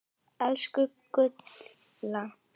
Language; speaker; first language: Icelandic; native; Icelandic